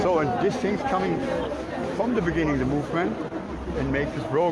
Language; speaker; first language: English; non-native, learner; German